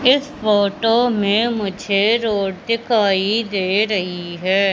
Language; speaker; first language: Hindi; native; Hindi